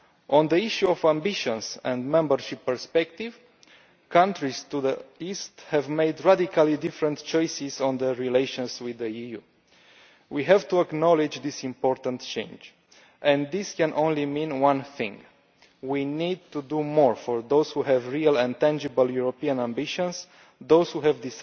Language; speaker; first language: English; non-native, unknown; Romanian